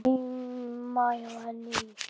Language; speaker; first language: Icelandic; native; Icelandic